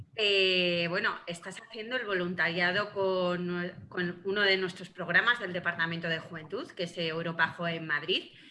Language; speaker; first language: Spanish; native; Spanish